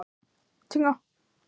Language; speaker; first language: Icelandic; non-native, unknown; Thai